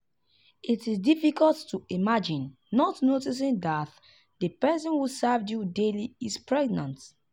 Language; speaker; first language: English; non-native, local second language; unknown